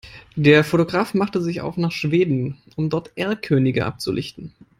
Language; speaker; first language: English; non-native, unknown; German